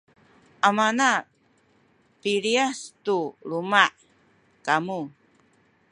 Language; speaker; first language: Sakizaya; native; Sakizaya